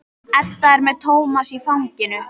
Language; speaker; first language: Icelandic; native; Icelandic